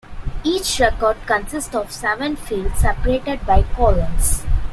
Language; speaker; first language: English; non-native, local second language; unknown